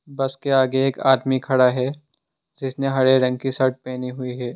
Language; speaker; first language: Hindi; non-native, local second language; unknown